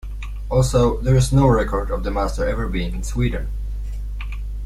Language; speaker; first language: English; non-native, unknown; Polish